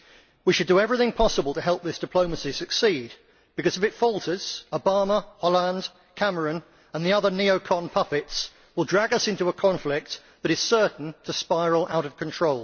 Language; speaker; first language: English; native; English